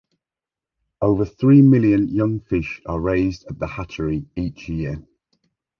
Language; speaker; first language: English; native; English